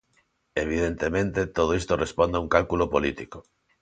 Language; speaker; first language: Galician; non-native, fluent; Spanish